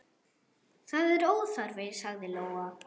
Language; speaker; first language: Icelandic; non-native, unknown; German